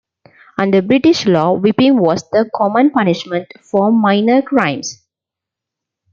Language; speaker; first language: English; non-native, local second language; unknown